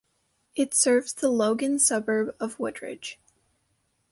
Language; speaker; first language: English; native; English